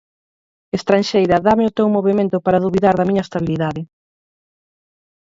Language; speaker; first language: Galician; native; Galician